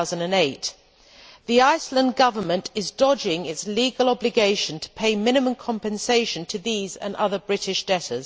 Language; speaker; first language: English; native; English